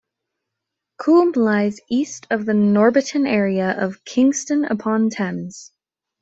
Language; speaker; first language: English; native; English